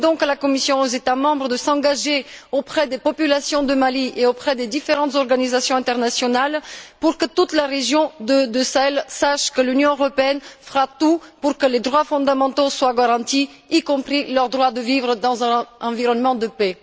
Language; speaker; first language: French; non-native, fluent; Bulgarian